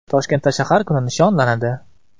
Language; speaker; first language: Uzbek; non-native, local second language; Kara-Kalpak